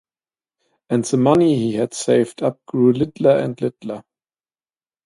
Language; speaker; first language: English; non-native, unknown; German